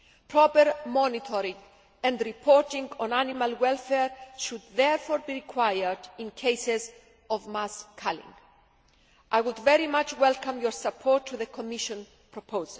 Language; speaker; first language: English; non-native, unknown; Greek